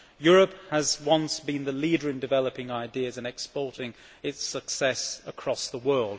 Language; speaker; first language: English; native; English